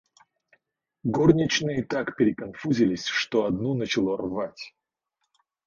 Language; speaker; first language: Russian; native; Russian